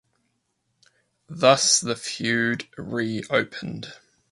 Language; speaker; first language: English; native; English